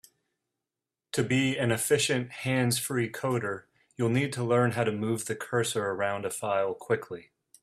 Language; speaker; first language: English; native; English